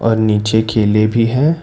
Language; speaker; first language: Hindi; non-native, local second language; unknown